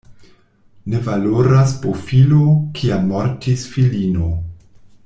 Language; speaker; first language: Esperanto; non-native, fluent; German